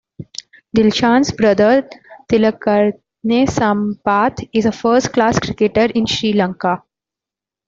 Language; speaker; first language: English; non-native, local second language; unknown